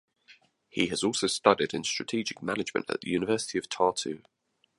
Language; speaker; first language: English; native; English